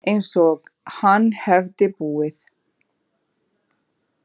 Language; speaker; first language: Icelandic; non-native, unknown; Portuguese